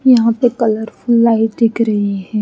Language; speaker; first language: Hindi; native; Hindi